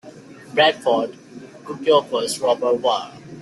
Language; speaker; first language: English; native; English